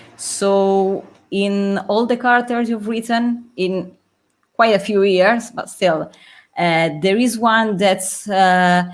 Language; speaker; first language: English; non-native, fluent; Italian